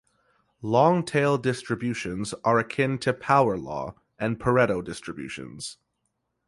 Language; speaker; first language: English; native; English